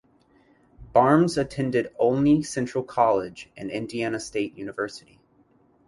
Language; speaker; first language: English; native; English